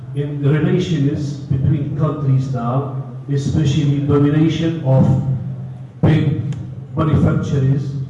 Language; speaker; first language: English; non-native, fluent; Arabic